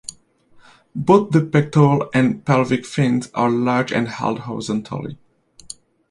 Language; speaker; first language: English; native; English